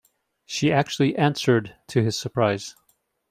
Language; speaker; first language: English; native; English